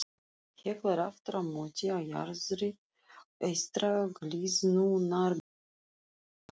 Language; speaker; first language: Icelandic; non-native, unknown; Russian